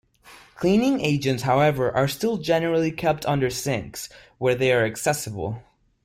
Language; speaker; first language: English; non-native, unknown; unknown